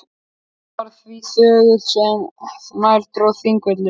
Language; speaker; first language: Icelandic; native; Icelandic